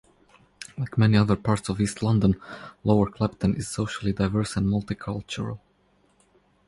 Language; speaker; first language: English; non-native, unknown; Croatian